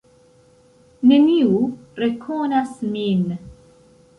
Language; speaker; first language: Esperanto; non-native, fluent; Central Kurdish